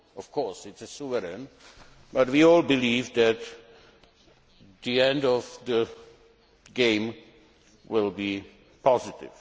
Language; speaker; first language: English; non-native, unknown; Czech